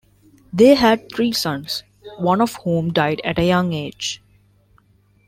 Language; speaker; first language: English; non-native, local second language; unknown